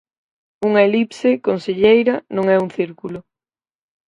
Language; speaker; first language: Galician; native; Galician